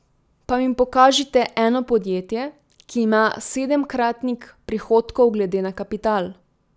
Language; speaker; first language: Slovenian; native; Slovenian